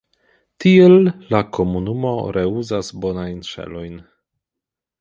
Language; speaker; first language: Esperanto; non-native, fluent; Polish